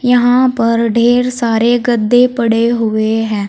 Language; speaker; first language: Hindi; native; Hindi